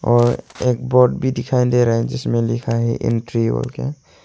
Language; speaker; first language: Hindi; non-native, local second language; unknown